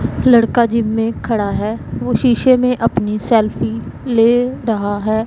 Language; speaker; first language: Hindi; non-native, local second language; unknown